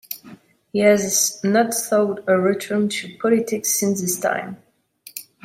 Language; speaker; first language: English; non-native, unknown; French